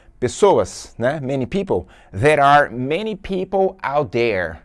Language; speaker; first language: English; non-native, fluent; Portuguese